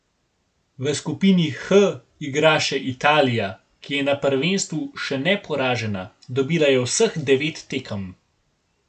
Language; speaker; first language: Slovenian; native; Slovenian